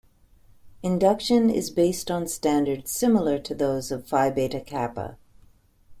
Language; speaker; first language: English; native; English